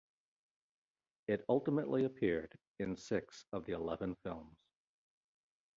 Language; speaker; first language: English; native; English